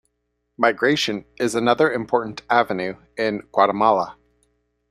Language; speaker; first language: English; native; English